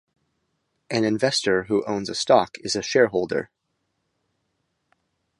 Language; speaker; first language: English; native; English